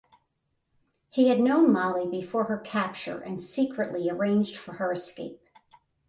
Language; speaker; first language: English; native; English